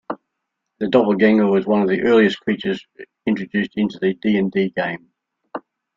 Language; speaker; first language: English; native; English